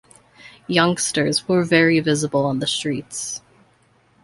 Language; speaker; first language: English; native; English